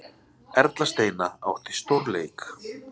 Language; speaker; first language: Icelandic; native; Icelandic